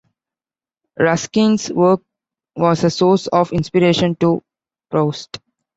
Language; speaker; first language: English; non-native, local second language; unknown